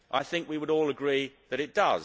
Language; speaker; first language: English; native; English